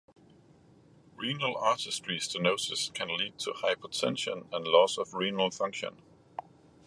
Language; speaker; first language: English; non-native, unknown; Danish